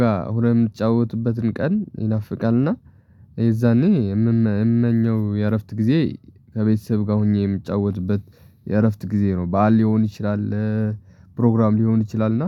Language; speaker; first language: Amharic; non-native, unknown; Tigrinya